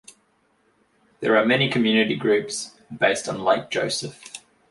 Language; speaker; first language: English; native; English